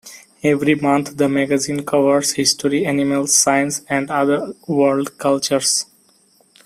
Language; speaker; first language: English; non-native, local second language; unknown